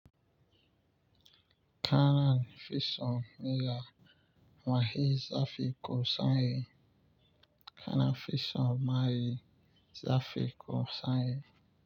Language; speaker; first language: Hausa; non-native, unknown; Yoruba